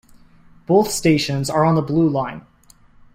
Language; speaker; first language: English; native; English